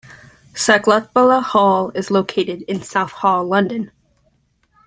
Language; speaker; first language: English; native; English